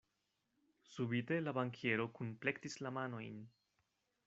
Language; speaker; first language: Esperanto; non-native, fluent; Spanish